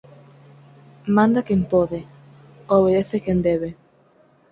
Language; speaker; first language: Galician; non-native, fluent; Spanish